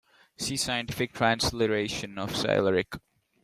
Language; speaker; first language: English; non-native, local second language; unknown